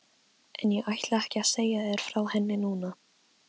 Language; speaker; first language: Icelandic; non-native, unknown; Polish